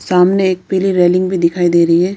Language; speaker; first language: Hindi; non-native, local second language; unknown